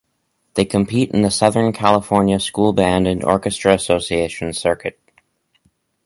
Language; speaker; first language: English; native; English